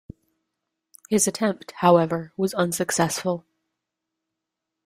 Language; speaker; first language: English; native; English